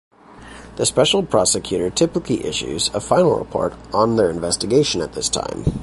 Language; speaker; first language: English; native; English